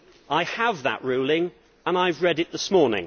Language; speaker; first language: English; native; English